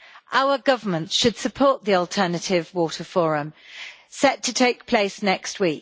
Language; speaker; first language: English; native; English